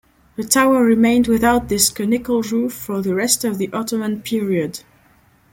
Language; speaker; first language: English; non-native, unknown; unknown